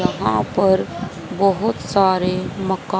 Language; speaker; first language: Hindi; native; Hindi